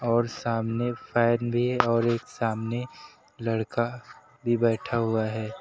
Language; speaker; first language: Hindi; native; Hindi